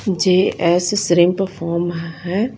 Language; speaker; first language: Hindi; non-native, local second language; Punjabi